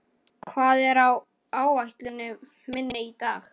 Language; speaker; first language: Icelandic; non-native, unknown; Polish